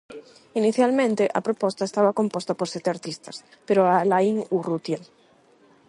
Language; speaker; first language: Galician; non-native, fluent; Spanish